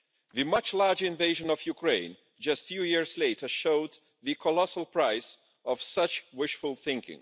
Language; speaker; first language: English; non-native, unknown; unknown